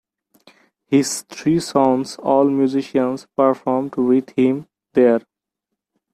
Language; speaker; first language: English; non-native, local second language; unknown